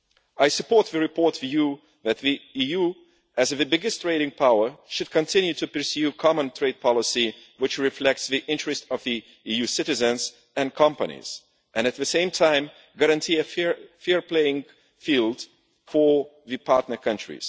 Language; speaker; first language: English; non-native, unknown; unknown